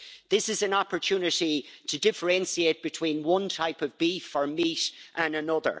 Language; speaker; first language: English; native; English